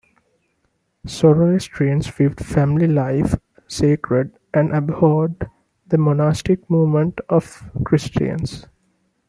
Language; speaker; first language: English; non-native, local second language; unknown